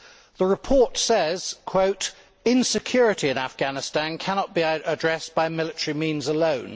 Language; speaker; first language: English; native; English